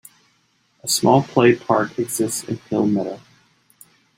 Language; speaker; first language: English; native; English